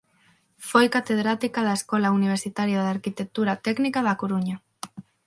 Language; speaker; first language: Galician; non-native, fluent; Spanish